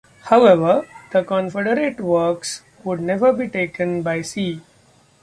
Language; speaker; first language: English; non-native, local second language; Marathi